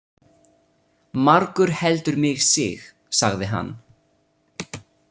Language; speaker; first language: Icelandic; non-native, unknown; Italian